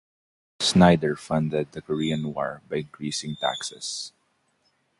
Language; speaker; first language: English; non-native, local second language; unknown